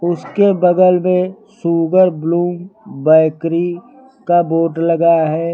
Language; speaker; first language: Hindi; native; Hindi